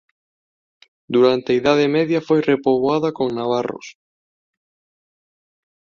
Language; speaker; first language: Galician; non-native, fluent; Spanish